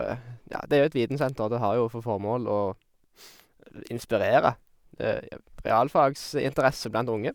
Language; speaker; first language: Norwegian; native; Norwegian